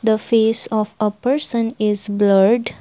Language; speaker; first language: English; non-native, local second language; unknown